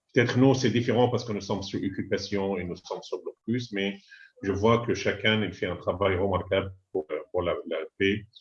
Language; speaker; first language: French; non-native, fluent; Arabic